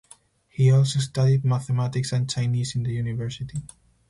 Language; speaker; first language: English; non-native, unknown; Spanish